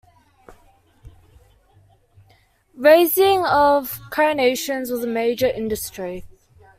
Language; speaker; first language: English; native; English